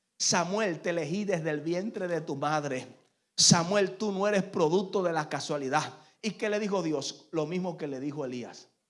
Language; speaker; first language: Spanish; native; Spanish